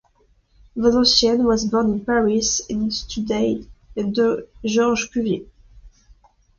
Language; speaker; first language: English; non-native, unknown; French